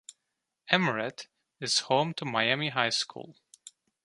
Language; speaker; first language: English; non-native, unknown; Turkish